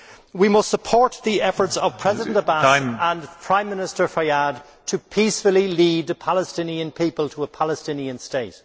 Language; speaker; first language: English; native; English